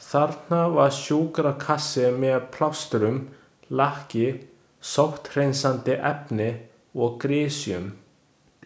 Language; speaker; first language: Icelandic; non-native, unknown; Chinese